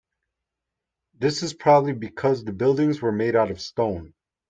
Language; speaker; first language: English; native; English